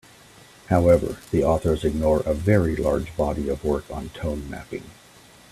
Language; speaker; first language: English; native; English